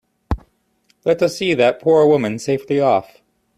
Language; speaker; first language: English; native; English